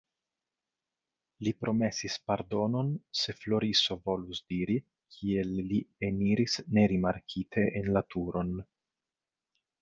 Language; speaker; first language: Esperanto; non-native, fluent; Italian